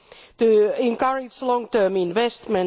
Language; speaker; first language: English; non-native, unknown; Finnish